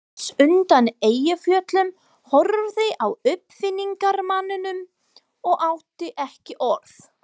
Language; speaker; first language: Icelandic; non-native, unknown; English